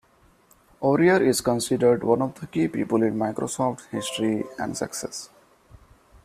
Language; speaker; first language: English; non-native, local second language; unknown